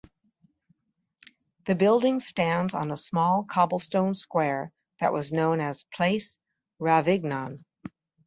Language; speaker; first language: English; native; English